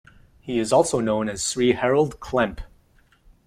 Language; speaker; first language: English; non-native, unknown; French